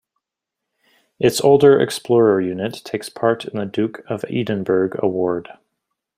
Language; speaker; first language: English; native; English